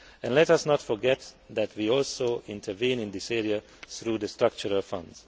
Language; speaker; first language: English; non-native, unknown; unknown